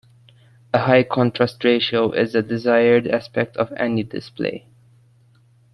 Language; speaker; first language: English; non-native, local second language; Maltese